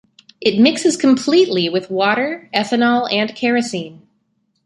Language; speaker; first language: English; native; English